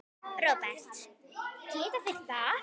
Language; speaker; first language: Icelandic; native; Icelandic